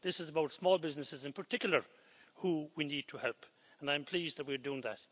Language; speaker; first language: English; native; English